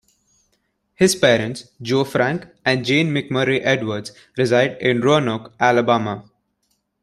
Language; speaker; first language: English; non-native, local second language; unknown